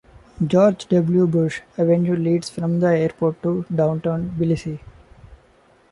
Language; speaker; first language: English; non-native, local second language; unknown